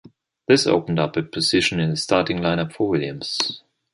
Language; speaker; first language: English; non-native, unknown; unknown